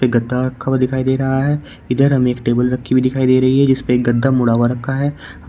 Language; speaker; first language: Hindi; native; Hindi